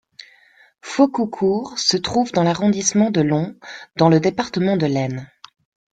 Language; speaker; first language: French; non-native, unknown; Spanish